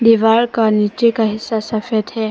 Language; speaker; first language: Hindi; non-native, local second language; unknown